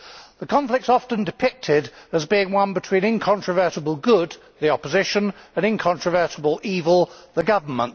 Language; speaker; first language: English; native; English